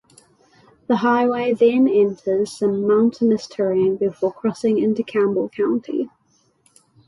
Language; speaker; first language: English; native; English